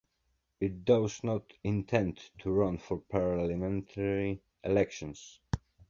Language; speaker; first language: English; native; English